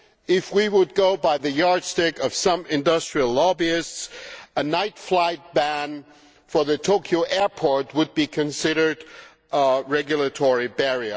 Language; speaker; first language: English; non-native, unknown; German